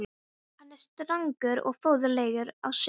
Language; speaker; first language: Icelandic; non-native, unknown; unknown